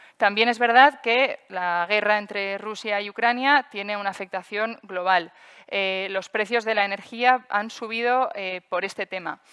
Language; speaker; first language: Spanish; native; Spanish